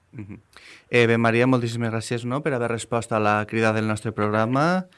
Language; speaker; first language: Catalan; native; Catalan